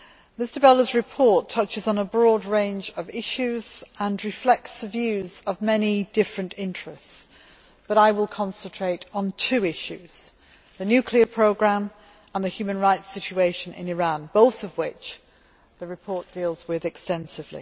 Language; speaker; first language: English; native; English